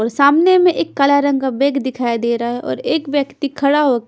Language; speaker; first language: Hindi; non-native, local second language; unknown